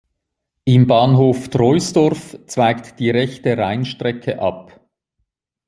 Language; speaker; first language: German; native; German